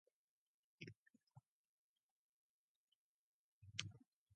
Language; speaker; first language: English; non-native, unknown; Mongolian